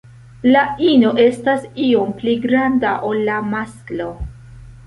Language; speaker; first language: Esperanto; non-native, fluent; Central Kurdish